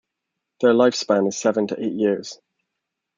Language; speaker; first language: English; native; English